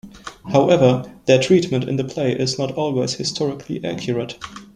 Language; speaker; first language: English; non-native, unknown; German